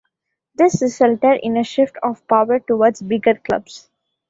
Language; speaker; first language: English; non-native, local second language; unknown